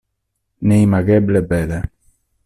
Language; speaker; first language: Esperanto; non-native, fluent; Italian